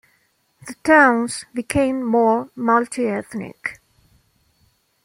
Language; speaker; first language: English; non-native, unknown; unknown